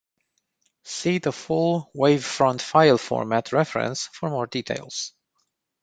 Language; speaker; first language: English; non-native, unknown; Romanian